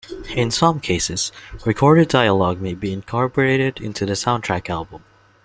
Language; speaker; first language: English; non-native, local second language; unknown